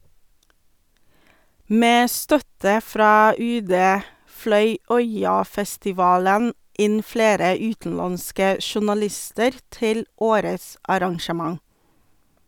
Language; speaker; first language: Norwegian; non-native, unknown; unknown